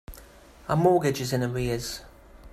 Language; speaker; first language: English; native; English